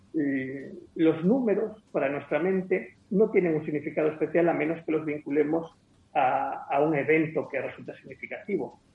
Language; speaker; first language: Spanish; native; Spanish